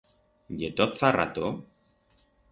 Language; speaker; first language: Aragonese; non-native, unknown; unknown